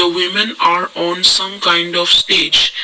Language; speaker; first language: English; non-native, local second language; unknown